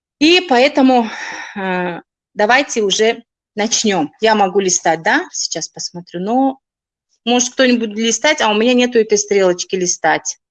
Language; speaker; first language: Russian; non-native, local second language; Tajik